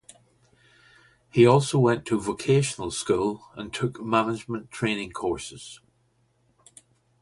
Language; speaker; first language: English; native; English